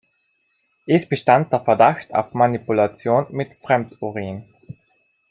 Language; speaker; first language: German; non-native, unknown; Italian